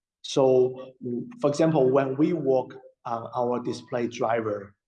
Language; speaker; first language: English; non-native, fluent; Chinese